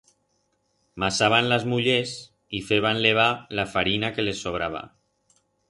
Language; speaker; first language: Aragonese; non-native, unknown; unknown